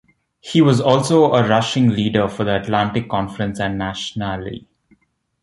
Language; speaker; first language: English; non-native, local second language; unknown